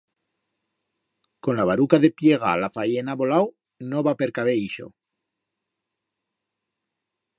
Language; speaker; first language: Aragonese; native; Aragonese